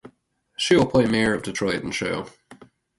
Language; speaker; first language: English; native; English